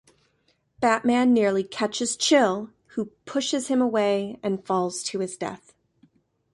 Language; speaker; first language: English; native; English